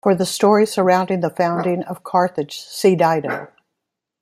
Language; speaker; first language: English; native; English